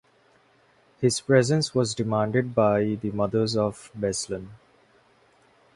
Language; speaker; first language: English; non-native, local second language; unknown